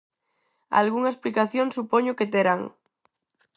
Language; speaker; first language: Galician; non-native, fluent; Spanish